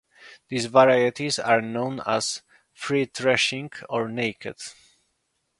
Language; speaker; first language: English; non-native, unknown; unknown